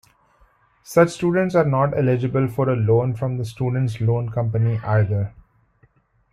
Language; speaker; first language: English; non-native, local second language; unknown